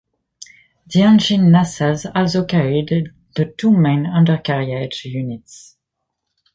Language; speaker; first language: English; non-native, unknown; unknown